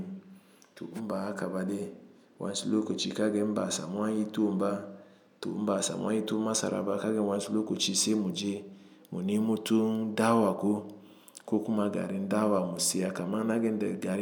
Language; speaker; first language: Hausa; non-native, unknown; Igbo